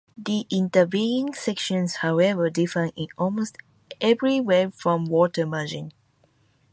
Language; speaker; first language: English; non-native, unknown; Japanese